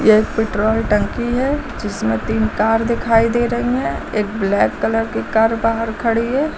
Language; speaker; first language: Hindi; native; Hindi